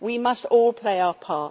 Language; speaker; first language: English; native; English